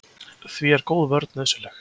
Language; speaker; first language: Icelandic; native; Icelandic